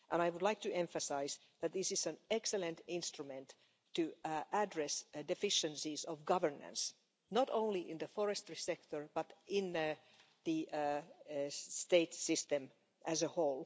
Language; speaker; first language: English; non-native, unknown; Finnish